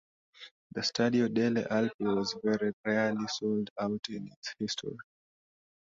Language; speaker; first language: English; non-native, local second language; Swahili